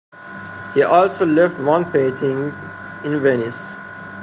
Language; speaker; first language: English; non-native, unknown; Persian